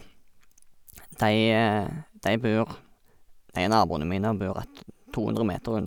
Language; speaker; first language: Norwegian; native; Norwegian